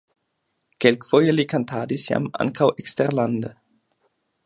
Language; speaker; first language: Esperanto; non-native, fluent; German